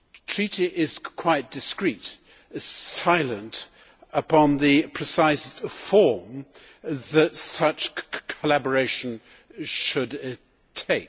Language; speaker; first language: English; native; English